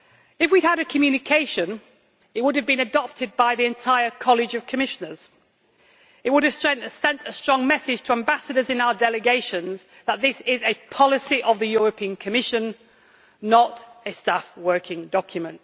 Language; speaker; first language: English; native; English